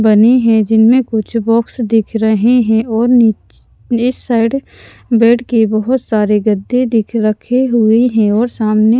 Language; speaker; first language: Hindi; non-native, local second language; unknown